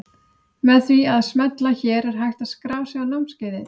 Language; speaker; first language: Icelandic; native; Icelandic